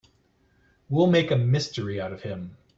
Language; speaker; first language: English; native; English